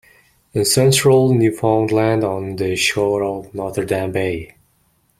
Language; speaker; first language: English; non-native, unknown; Mongolian